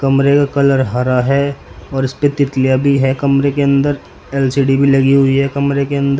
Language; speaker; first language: Hindi; native; Hindi